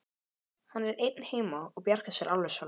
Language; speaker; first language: Icelandic; native; Icelandic